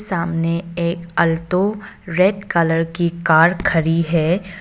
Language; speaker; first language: Hindi; non-native, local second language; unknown